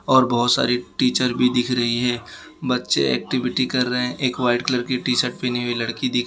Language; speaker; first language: Hindi; non-native, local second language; Gujarati